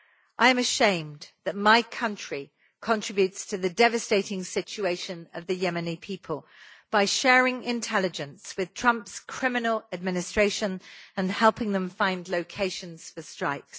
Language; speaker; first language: English; native; English